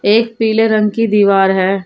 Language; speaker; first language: Hindi; native; Hindi